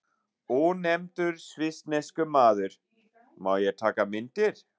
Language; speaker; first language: Icelandic; non-native, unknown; German